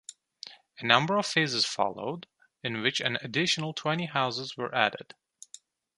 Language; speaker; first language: English; non-native, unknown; Turkish